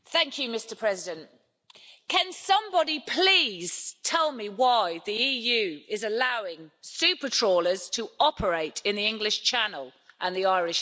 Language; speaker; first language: English; native; English